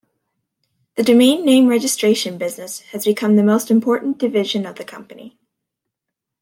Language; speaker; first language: English; native; English